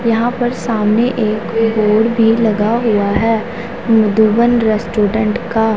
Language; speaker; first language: Hindi; non-native, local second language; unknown